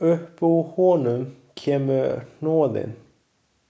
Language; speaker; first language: Icelandic; non-native, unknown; Chinese